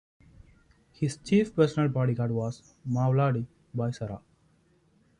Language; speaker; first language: English; non-native, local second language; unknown